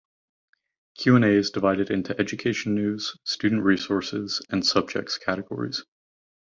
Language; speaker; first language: English; native; English